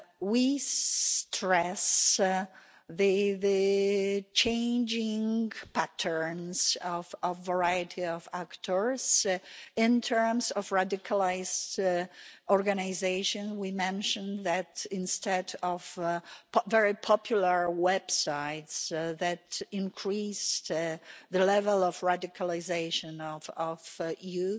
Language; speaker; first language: English; non-native, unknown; Polish